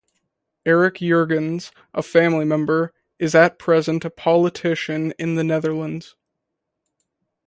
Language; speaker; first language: English; native; English